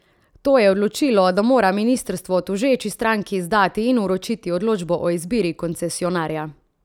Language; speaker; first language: Slovenian; native; Slovenian